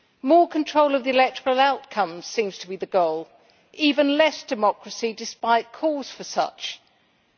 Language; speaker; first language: English; native; English